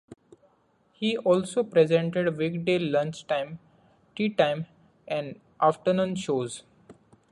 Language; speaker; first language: English; non-native, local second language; Marathi